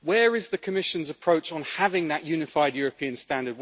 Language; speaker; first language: English; native; English